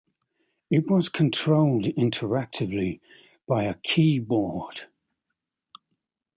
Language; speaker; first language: English; native; English